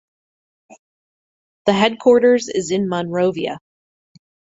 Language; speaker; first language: English; native; English